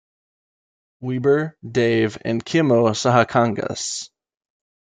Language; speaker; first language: English; native; English